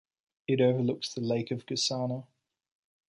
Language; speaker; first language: English; native; English